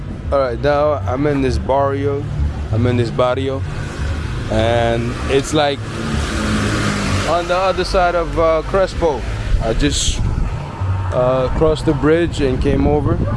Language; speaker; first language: English; native; English